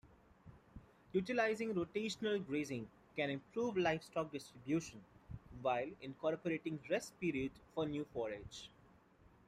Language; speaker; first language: English; non-native, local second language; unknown